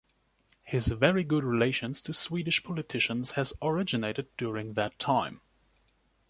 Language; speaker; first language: English; non-native, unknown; German